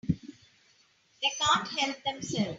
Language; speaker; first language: English; non-native, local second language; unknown